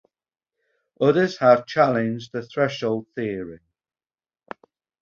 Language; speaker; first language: English; native; English